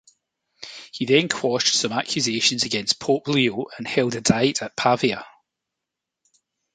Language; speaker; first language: English; native; English